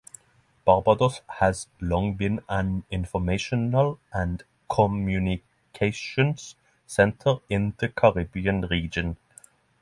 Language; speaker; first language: English; non-native, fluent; Norwegian